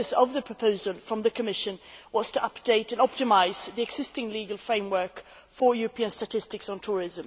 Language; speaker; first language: English; non-native, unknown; Swedish